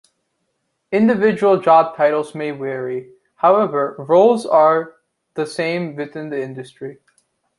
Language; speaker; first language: English; native; English